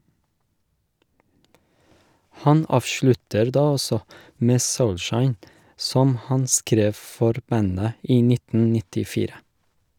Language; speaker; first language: Norwegian; non-native, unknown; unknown